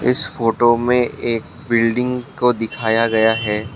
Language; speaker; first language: Hindi; non-native, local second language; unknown